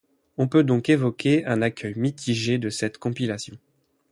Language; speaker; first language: French; native; French